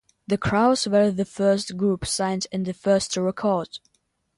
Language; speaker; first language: English; non-native, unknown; Russian